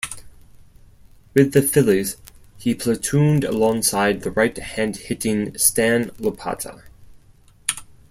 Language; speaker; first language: English; non-native, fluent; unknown